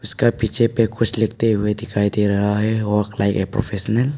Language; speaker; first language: Hindi; non-native, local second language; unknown